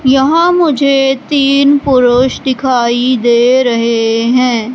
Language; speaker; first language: Hindi; native; Hindi